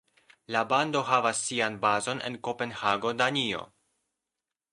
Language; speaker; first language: Esperanto; non-native, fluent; Polish